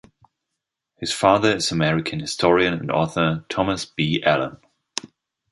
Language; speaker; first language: English; non-native, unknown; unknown